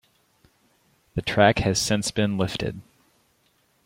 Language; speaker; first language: English; native; English